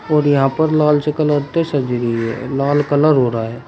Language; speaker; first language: Hindi; native; Hindi